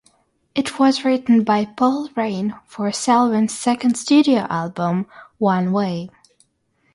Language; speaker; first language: English; non-native, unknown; Russian